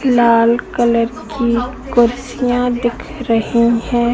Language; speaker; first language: Hindi; native; Hindi